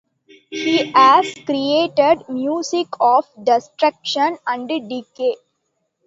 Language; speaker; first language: English; non-native, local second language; Tamil